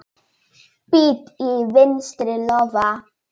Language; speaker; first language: Icelandic; non-native, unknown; Polish